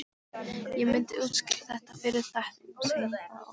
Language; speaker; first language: Icelandic; non-native, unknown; Polish